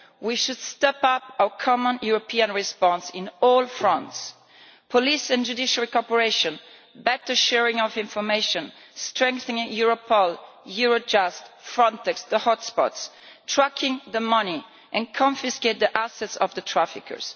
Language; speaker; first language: English; non-native, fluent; Italian